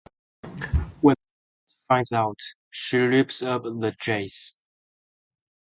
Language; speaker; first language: English; non-native, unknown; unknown